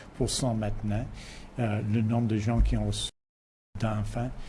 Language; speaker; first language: French; non-native, fluent; English